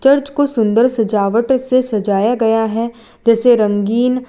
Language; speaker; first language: Hindi; non-native, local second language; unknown